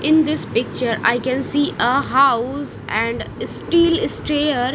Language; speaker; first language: English; non-native, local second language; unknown